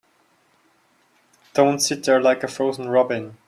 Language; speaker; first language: English; non-native, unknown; German